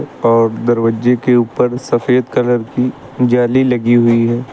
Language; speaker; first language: Hindi; native; Hindi